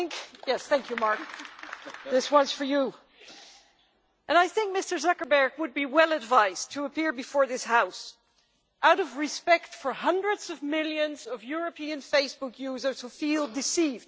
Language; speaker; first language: English; non-native, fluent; Dutch